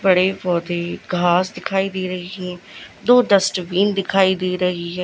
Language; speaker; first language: Hindi; non-native, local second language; Gujarati